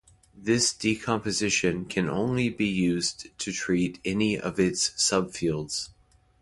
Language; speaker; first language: English; native; English